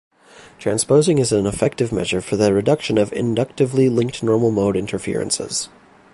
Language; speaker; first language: English; native; English